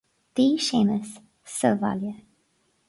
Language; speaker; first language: Irish; non-native, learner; English